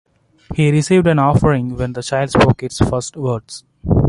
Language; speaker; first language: English; non-native, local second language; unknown